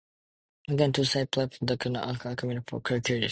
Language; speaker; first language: English; non-native, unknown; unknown